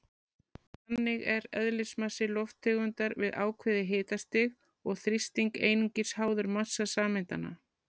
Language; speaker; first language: Icelandic; native; Icelandic